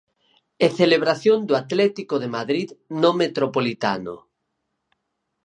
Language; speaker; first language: Galician; native; Galician